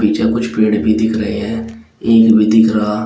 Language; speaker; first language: Hindi; native; Hindi